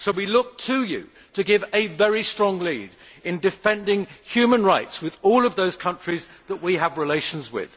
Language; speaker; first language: English; native; English